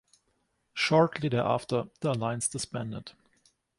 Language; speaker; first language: English; non-native, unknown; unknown